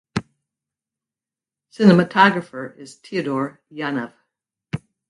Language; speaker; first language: English; native; English